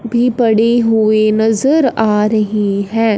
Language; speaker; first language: Hindi; non-native, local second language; Punjabi